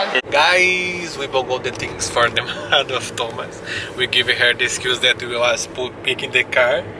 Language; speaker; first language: English; non-native, learner; Portuguese